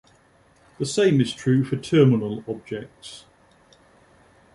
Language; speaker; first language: English; native; English